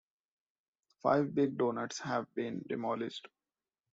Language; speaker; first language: English; non-native, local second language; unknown